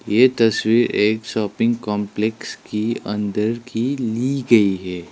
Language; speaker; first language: Hindi; non-native, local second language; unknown